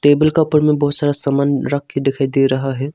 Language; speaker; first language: Hindi; non-native, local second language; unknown